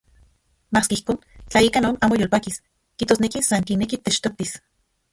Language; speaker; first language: Central Puebla Nahuatl; non-native, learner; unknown